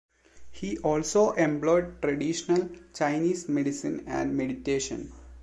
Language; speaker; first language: English; non-native, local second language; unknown